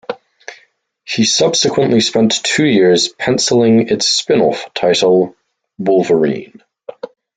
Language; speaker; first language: English; native; English